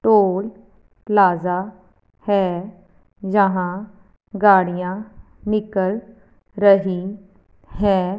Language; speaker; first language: Hindi; non-native, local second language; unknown